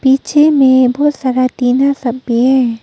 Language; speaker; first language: Hindi; non-native, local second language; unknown